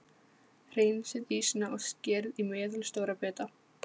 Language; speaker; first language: Icelandic; non-native, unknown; Polish